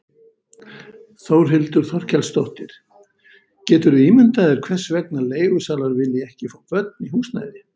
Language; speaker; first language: Icelandic; native; Icelandic